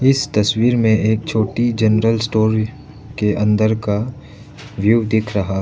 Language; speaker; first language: Hindi; non-native, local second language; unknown